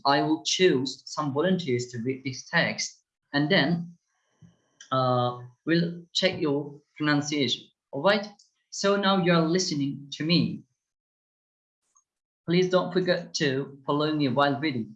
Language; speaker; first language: English; non-native, fluent; Turkish